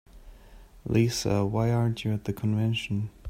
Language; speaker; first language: English; non-native, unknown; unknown